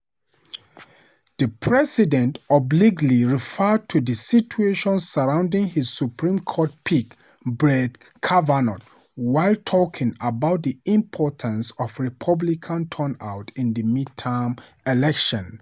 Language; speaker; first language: English; non-native, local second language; Hausa